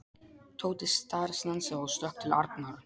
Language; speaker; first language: Icelandic; non-native, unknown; Polish